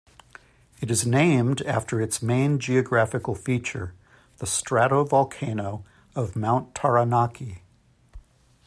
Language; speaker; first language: English; native; English